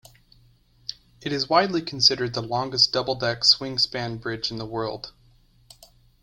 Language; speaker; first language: English; native; English